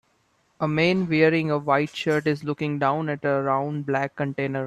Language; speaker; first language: English; non-native, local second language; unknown